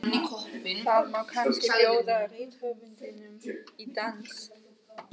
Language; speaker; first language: Icelandic; non-native, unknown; German